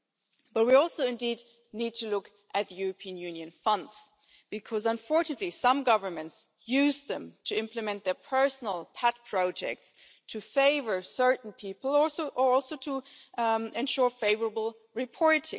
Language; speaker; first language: English; non-native, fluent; German